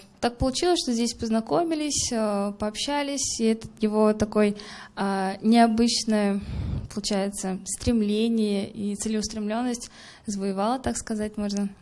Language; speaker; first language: Russian; non-native, local second language; Kyrgyz